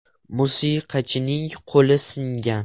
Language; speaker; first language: Uzbek; non-native, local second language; Russian